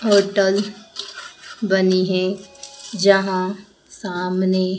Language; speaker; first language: Hindi; native; Hindi